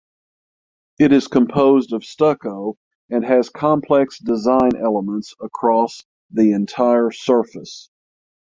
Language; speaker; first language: English; native; English